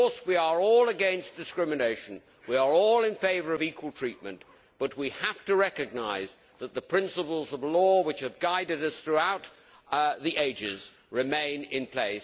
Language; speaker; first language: English; native; English